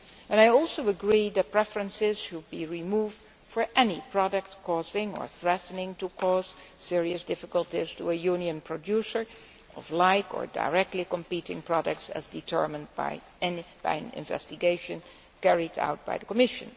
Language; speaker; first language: English; non-native, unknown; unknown